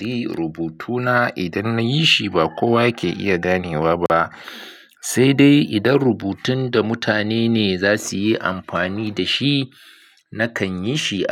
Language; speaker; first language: Hausa; native; Hausa